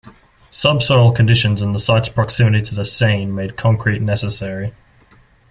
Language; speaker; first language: English; native; English